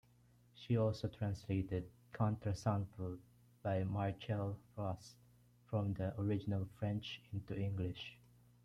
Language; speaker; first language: English; non-native, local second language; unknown